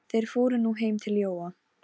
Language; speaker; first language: Icelandic; non-native, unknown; Polish